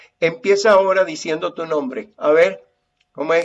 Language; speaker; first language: Spanish; native; Spanish